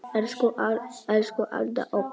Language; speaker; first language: Icelandic; non-native, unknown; Polish